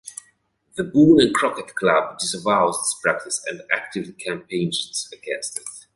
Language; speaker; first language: English; native; English